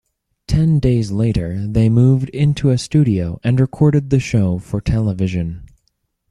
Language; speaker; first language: English; native; English